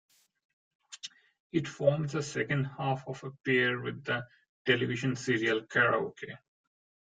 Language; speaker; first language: English; non-native, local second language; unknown